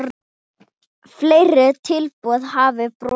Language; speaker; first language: Icelandic; non-native, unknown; Thai